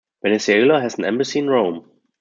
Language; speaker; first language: English; non-native, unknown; German